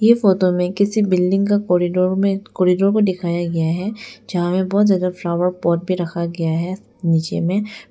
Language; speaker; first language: Hindi; non-native, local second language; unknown